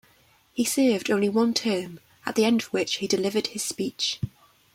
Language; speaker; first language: English; native; English